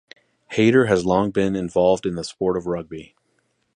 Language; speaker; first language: English; native; English